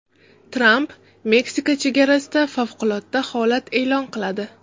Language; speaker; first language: Uzbek; non-native, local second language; Russian